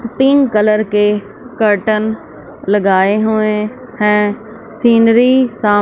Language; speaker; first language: Hindi; non-native, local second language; Punjabi